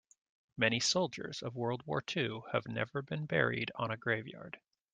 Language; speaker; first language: English; native; English